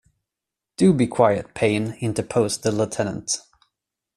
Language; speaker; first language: English; non-native, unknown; Swedish